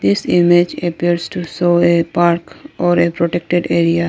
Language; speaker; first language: English; non-native, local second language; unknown